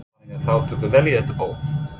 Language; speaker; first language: Icelandic; non-native, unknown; English